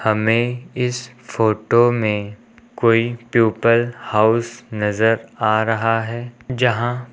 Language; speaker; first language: Hindi; native; Hindi